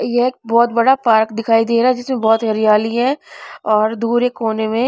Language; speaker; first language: Hindi; non-native, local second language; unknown